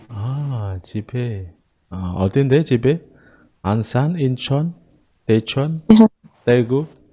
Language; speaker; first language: Korean; non-native, learner; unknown